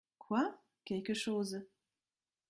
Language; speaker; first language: French; non-native, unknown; German